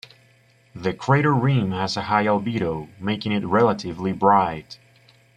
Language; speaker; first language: English; native; English